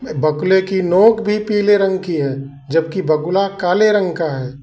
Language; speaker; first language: Hindi; native; Hindi